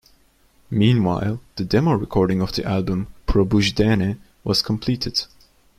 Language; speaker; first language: English; non-native, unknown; Turkish